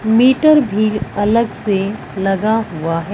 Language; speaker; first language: Hindi; non-native, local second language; Punjabi